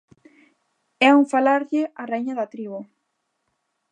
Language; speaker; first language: Galician; native; Galician